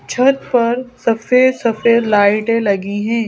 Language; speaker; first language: Hindi; native; Hindi